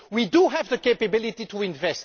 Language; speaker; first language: English; non-native, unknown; French